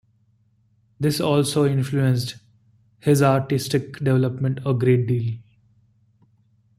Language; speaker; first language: English; non-native, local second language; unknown